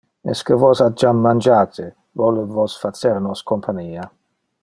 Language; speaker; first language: Interlingua; non-native, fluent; Dutch